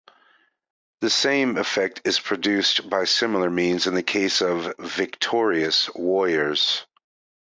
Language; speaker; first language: English; native; English